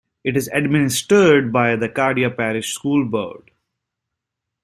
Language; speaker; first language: English; native; English